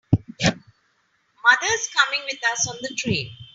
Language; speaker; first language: English; non-native, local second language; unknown